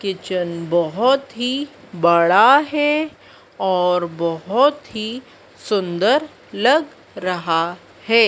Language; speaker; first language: Hindi; native; Hindi